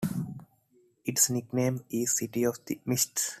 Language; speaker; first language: English; non-native, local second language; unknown